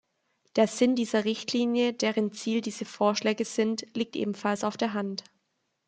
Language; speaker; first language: German; native; German